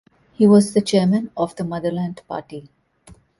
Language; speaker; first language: English; non-native, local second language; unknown